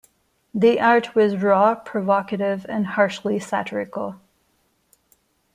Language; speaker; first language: English; non-native, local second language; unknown